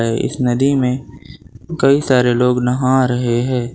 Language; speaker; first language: Hindi; non-native, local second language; Gujarati